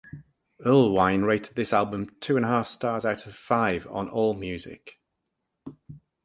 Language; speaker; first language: English; native; English